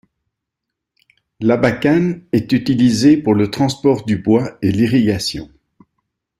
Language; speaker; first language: French; native; French